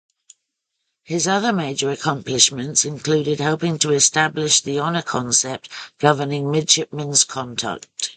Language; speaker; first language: English; native; English